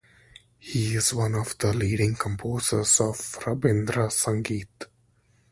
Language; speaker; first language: English; non-native, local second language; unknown